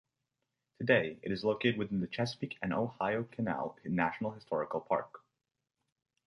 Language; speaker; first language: English; native; English